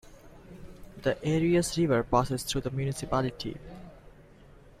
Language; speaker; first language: English; non-native, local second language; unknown